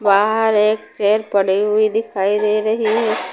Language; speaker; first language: Hindi; non-native, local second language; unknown